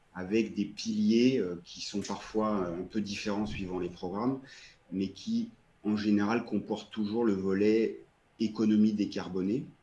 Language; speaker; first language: French; native; French